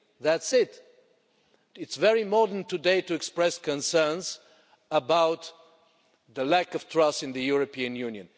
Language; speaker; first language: English; non-native, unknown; Bulgarian